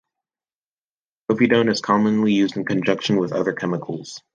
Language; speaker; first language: English; native; English